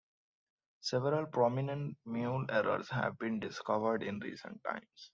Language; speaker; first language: English; non-native, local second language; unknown